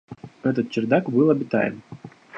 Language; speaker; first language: Russian; native; Russian